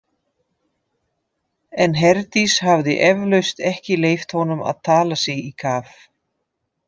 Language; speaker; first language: Icelandic; non-native, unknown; Dutch